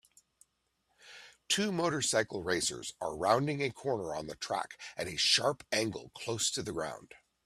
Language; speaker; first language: English; native; English